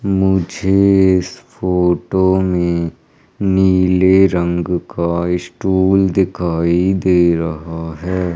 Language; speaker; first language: Hindi; native; Hindi